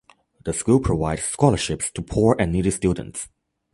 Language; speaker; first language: English; non-native, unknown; Chinese